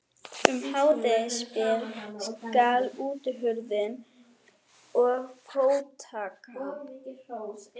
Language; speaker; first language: Icelandic; non-native, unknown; German